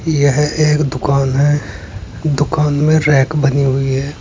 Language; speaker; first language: Hindi; native; Hindi